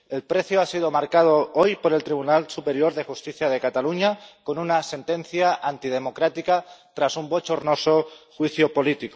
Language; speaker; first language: Spanish; non-native, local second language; Catalan